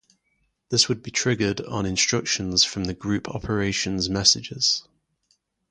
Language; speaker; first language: English; native; English